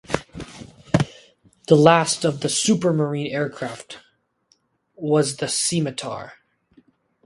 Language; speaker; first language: English; native; English